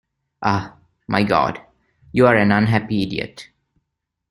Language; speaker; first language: English; non-native, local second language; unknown